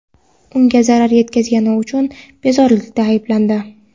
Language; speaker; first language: Uzbek; non-native, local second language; Kara-Kalpak